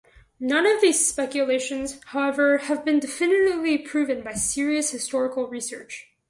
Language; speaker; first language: English; native; English